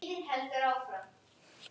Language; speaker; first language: Icelandic; native; Icelandic